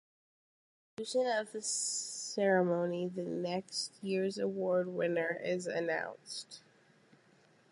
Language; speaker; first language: English; native; English